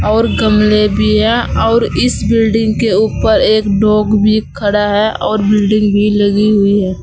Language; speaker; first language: Hindi; native; Hindi